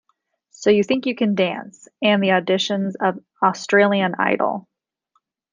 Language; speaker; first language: English; native; English